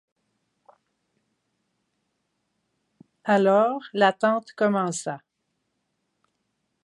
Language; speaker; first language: French; native; French